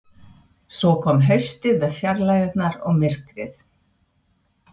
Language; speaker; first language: Icelandic; non-native, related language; Swedish